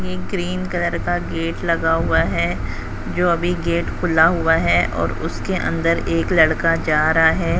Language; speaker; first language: Hindi; native; Hindi